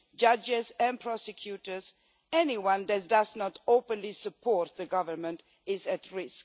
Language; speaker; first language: English; non-native, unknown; Swedish